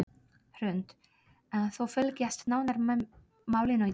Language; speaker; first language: Icelandic; non-native, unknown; Polish